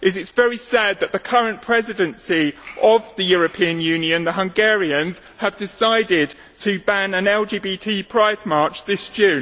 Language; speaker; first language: English; native; English